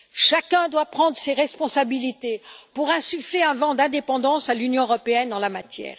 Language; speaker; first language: French; native; French